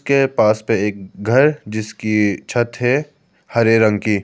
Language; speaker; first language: Hindi; non-native, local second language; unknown